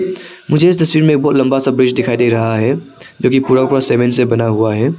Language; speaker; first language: Hindi; non-native, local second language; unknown